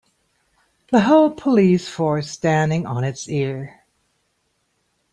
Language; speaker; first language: English; native; English